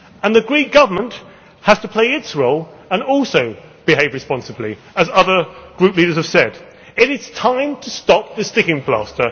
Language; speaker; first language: English; native; English